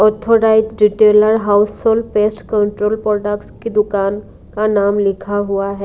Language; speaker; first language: Hindi; non-native, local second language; Punjabi